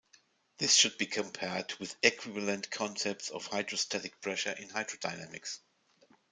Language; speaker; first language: English; non-native, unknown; German